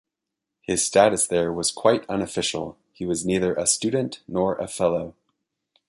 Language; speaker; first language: English; native; English